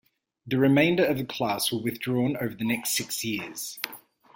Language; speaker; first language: English; native; English